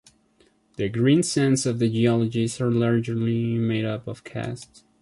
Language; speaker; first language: English; non-native, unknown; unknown